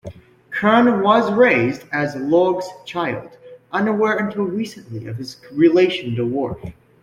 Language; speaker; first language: English; native; English